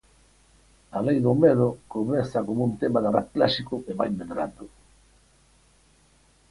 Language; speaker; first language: Galician; native; Galician